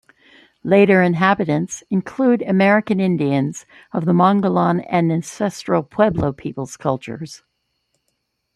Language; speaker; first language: English; native; English